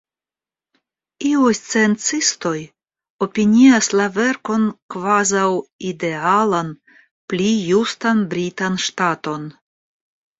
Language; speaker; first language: Esperanto; non-native, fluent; Russian